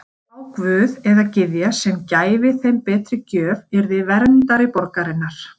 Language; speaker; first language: Icelandic; native; Icelandic